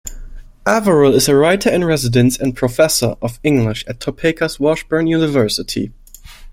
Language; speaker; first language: English; non-native, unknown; German